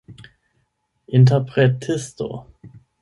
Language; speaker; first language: Esperanto; non-native, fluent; German